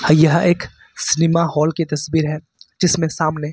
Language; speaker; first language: Hindi; native; Hindi